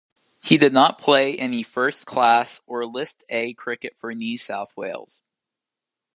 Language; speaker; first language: English; native; English